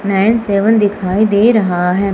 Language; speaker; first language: Hindi; native; Hindi